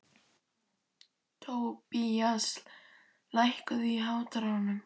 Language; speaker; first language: Icelandic; native; Icelandic